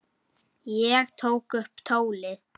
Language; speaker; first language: Icelandic; native; Icelandic